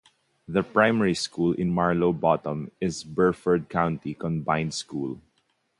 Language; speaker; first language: English; non-native, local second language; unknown